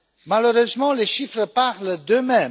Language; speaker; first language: French; non-native, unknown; Romanian